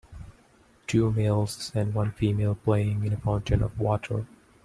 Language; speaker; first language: English; non-native, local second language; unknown